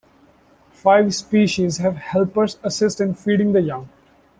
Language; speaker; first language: English; non-native, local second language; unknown